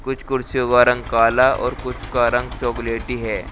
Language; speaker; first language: Hindi; native; Hindi